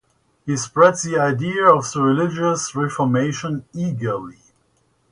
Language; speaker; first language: English; native; English